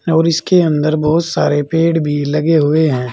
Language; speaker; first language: Hindi; native; Hindi